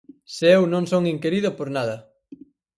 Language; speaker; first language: Galician; native; Galician